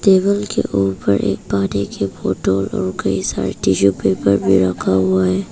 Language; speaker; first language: Hindi; non-native, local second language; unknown